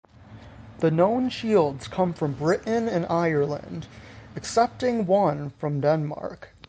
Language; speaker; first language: English; native; English